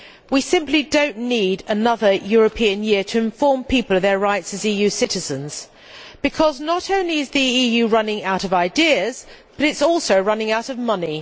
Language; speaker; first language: English; native; English